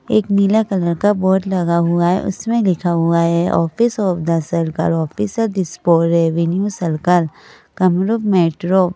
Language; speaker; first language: Hindi; native; Hindi